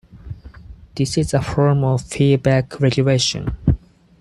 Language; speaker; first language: English; non-native, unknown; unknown